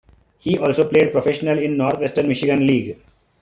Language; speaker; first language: English; non-native, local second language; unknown